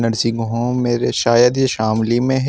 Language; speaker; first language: Hindi; native; Hindi